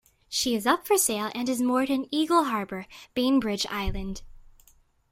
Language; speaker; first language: English; native; English